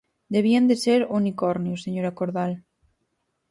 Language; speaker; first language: Galician; native; Galician